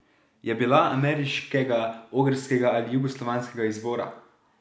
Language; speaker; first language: Slovenian; native; Slovenian